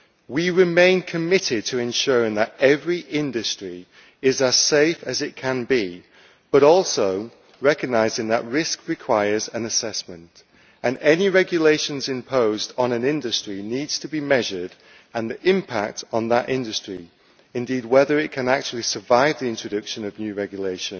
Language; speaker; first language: English; native; English